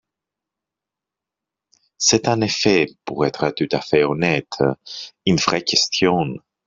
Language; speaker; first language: French; non-native, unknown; English